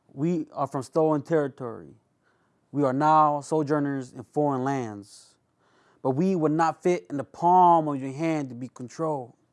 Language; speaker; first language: English; early bilingual, other home language; Hmong